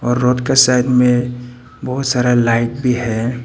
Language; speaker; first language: Hindi; non-native, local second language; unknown